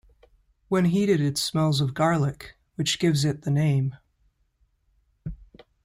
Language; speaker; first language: English; native; English